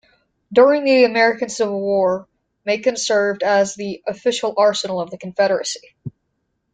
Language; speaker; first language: English; native; English